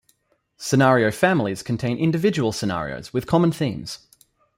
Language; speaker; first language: English; native; English